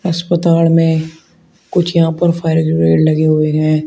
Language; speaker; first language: Hindi; native; Hindi